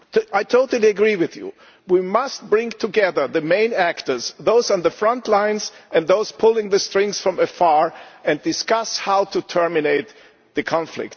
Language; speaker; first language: English; non-native, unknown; German